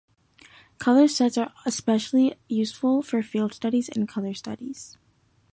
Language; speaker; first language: English; native; English